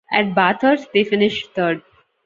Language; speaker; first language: English; non-native, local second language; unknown